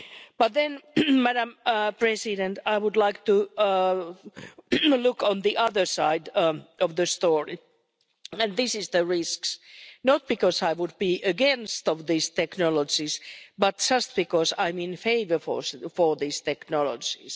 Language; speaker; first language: English; non-native, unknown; Finnish